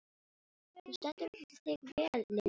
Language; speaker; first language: Icelandic; non-native, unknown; Filipino